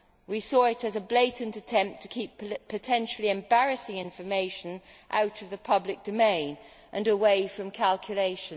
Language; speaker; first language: English; native; English